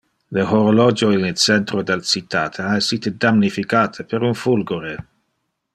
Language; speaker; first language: Interlingua; non-native, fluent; Dutch